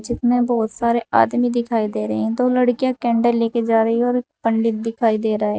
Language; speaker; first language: Hindi; native; Hindi